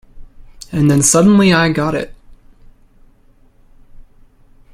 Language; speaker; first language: English; native; English